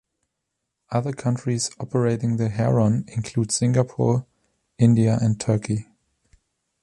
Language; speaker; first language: English; non-native, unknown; German